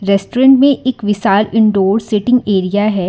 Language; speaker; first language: Hindi; non-native, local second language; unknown